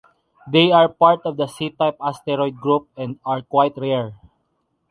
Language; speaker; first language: English; non-native, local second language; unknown